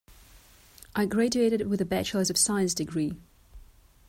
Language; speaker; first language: English; non-native, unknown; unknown